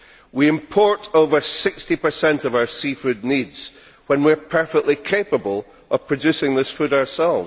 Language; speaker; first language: English; native; English